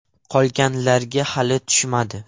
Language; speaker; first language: Uzbek; non-native, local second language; Russian